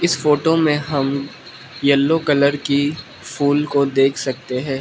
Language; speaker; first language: Hindi; non-native, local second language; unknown